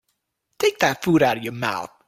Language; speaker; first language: English; native; English